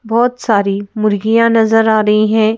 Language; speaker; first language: Hindi; native; Hindi